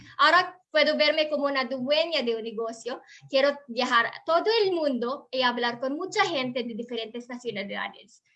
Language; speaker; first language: Spanish; non-native, learner; Filipino